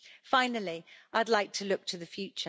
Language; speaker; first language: English; native; English